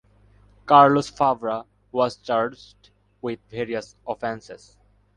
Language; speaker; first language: English; non-native, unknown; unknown